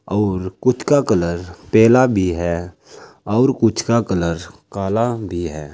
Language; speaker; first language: Hindi; native; Hindi